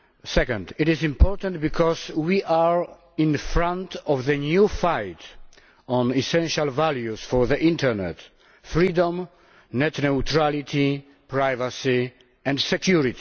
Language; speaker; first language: English; non-native, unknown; Polish